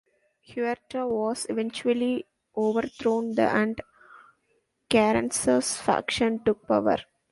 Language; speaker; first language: English; non-native, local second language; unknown